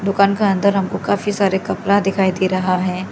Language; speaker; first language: Hindi; non-native, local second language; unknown